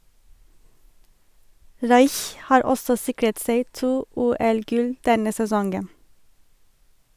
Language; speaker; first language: Norwegian; non-native, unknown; Turkish